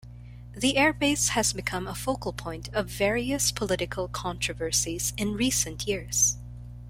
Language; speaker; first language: English; non-native, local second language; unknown